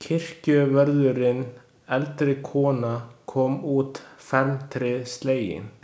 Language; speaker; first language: Icelandic; non-native, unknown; Chinese